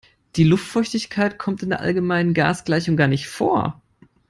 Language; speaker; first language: English; non-native, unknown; German